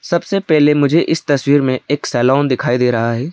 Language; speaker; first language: Hindi; non-native, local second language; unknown